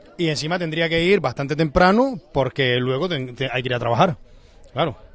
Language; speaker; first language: Spanish; native; Spanish